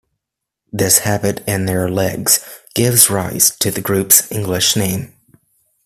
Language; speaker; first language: English; native; English